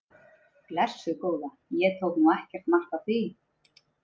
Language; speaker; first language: Icelandic; native; Icelandic